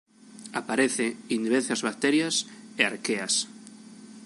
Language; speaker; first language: Galician; native; Galician